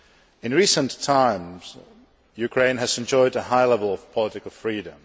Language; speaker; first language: English; non-native, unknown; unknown